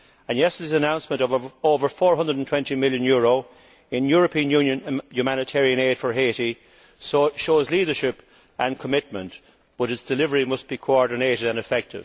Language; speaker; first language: English; native; English